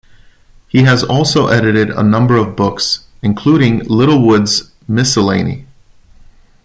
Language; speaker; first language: English; non-native, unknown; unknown